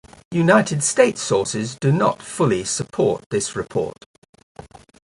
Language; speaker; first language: English; native; English